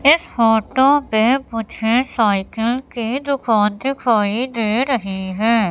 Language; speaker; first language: Hindi; native; Hindi